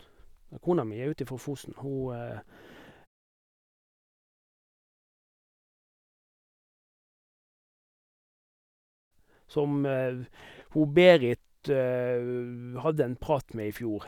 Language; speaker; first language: Norwegian; native; Norwegian